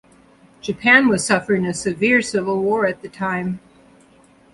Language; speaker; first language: English; native; English